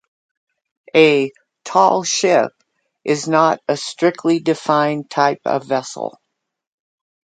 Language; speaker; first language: English; native; English